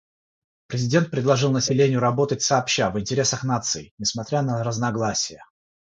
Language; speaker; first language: Russian; non-native, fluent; Georgian